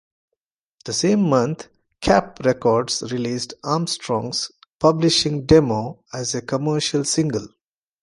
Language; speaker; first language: English; non-native, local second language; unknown